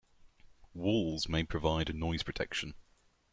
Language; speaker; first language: English; native; English